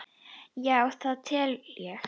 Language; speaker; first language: Icelandic; native; Icelandic